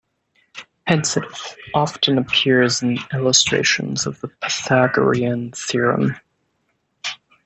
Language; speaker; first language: English; non-native, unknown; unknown